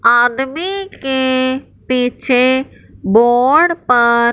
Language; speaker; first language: Hindi; non-native, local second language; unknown